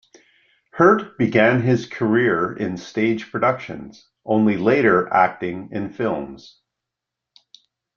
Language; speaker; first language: English; native; English